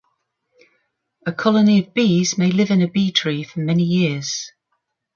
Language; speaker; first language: English; native; English